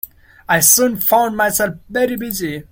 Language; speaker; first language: English; non-native, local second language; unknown